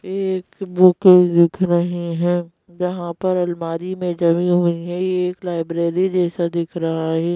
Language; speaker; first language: Hindi; native; Hindi